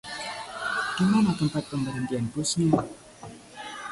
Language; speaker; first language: Indonesian; non-native, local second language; Javanese